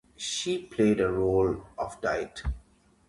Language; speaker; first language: English; native; English